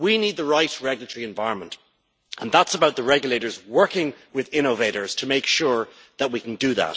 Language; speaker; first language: English; native; English